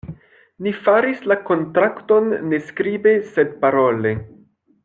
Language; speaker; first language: Esperanto; non-native, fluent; French